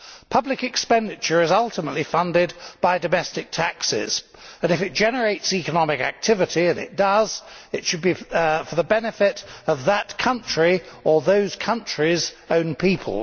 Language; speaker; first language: English; native; English